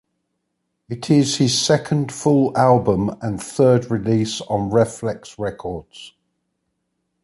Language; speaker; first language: English; native; English